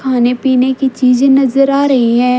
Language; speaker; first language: Hindi; native; Hindi